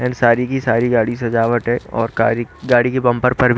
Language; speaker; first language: Hindi; native; Hindi